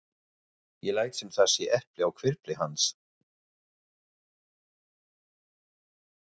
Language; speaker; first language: Icelandic; non-native, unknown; German